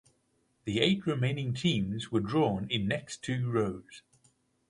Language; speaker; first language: English; native; English